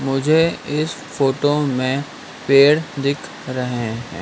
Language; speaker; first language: Hindi; native; Hindi